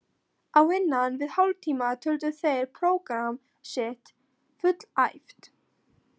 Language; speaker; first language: Icelandic; non-native, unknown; Polish